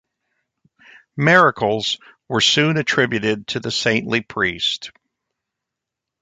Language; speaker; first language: English; native; English